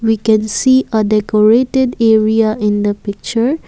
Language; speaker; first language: English; non-native, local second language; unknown